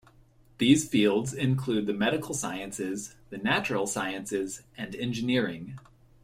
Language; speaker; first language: English; native; English